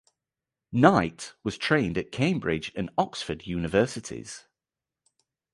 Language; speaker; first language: English; native; English